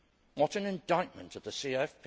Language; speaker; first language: English; native; English